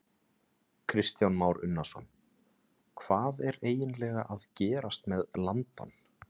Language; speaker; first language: Icelandic; native; Icelandic